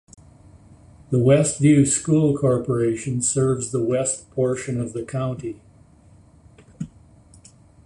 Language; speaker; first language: English; native; English